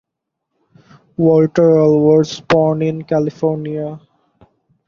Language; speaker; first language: English; non-native, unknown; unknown